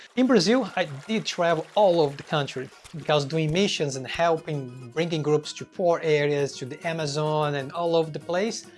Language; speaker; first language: English; non-native, fluent; Portuguese